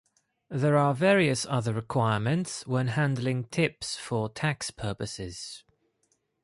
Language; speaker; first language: English; non-native, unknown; Greek